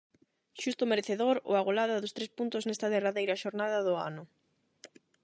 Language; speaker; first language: Galician; non-native, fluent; Spanish